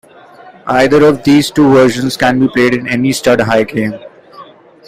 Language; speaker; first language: English; non-native, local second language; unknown